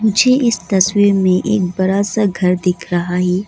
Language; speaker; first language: Hindi; non-native, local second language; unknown